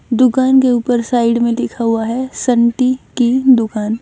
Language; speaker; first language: Hindi; native; Hindi